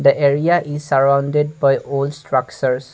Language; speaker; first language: English; non-native, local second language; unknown